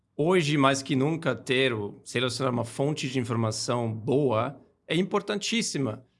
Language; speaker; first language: Portuguese; non-native, fluent; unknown